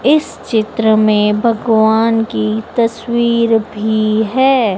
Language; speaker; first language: Hindi; native; Hindi